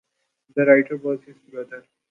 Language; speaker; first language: English; non-native, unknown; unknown